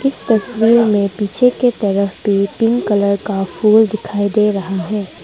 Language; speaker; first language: Hindi; non-native, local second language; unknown